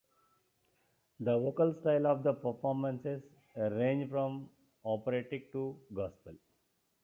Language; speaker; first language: English; non-native, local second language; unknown